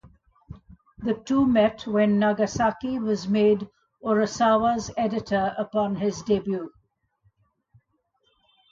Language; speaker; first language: English; non-native, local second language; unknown